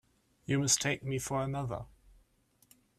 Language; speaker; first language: English; non-native, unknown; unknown